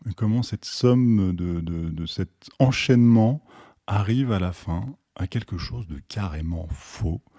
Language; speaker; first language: French; native; French